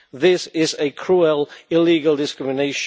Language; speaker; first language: English; non-native, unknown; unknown